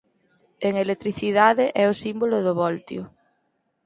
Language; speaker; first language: Galician; native; Galician